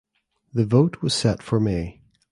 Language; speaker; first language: English; native; English